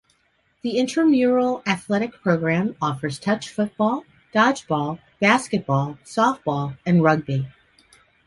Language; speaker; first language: English; native; English